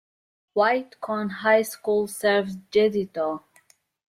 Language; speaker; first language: English; native; English